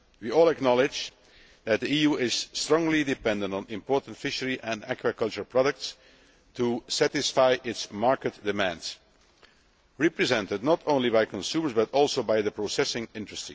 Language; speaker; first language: English; non-native, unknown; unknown